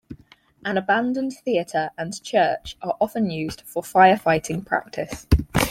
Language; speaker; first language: English; native; English